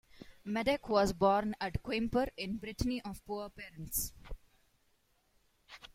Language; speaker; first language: English; non-native, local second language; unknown